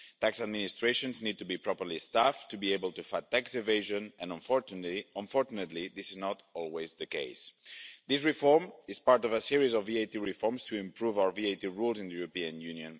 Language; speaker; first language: English; non-native, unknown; Spanish